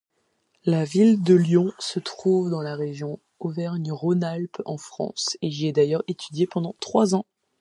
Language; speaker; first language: French; native; French